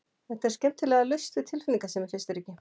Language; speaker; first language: Icelandic; native; Icelandic